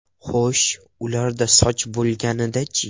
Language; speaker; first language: Uzbek; non-native, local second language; Russian